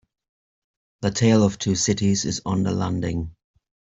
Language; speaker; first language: English; native; English